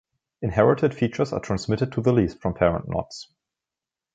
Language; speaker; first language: English; non-native, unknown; German